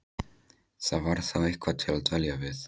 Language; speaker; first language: Icelandic; non-native, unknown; Polish